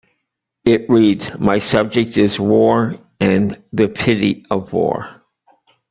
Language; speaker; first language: English; native; English